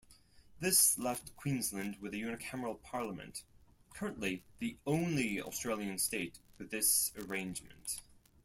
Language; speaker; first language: English; non-native, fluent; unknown